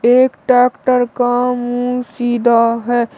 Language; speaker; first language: Hindi; native; Hindi